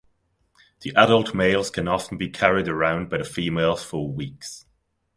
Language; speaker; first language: English; non-native, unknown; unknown